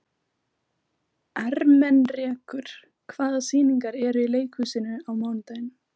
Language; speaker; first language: Icelandic; native; Icelandic